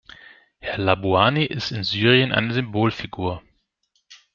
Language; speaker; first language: German; non-native, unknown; Greek